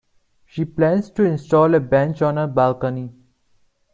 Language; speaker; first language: English; non-native, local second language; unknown